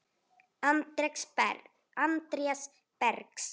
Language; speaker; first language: Icelandic; native; Icelandic